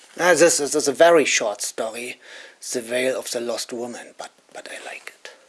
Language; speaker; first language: English; non-native, fluent; German